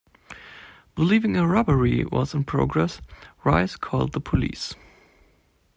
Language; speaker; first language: English; non-native, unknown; German